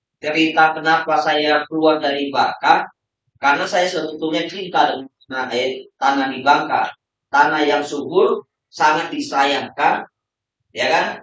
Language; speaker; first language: Indonesian; non-native, local second language; Hakka Chinese